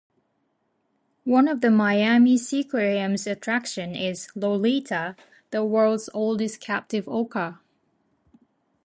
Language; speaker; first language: English; non-native, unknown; Japanese